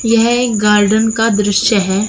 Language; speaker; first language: Hindi; native; Hindi